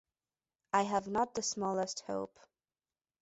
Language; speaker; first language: English; non-native, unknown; Hungarian